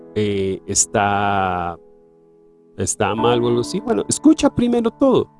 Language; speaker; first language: Spanish; native; Spanish